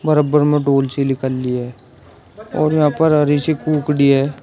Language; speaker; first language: Hindi; native; Hindi